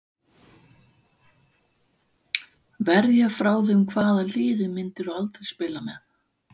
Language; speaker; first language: Icelandic; non-native, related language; Danish